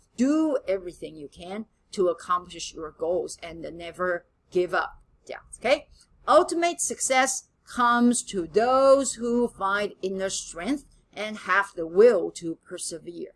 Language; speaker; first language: English; non-native, fluent; Chinese